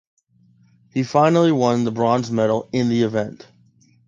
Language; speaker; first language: English; native; English